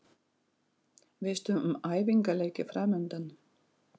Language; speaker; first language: Icelandic; non-native, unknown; Russian